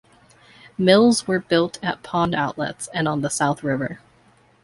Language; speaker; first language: English; native; English